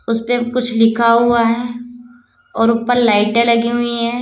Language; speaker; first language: Hindi; native; Hindi